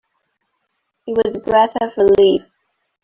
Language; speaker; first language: English; non-native, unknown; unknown